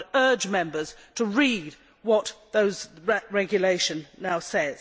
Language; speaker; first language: English; native; English